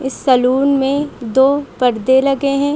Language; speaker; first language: Hindi; native; Hindi